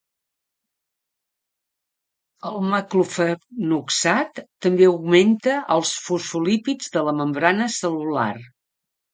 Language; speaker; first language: Catalan; native; Catalan